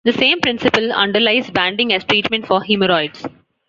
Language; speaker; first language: English; non-native, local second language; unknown